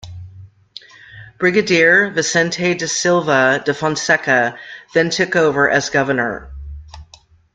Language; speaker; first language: English; native; English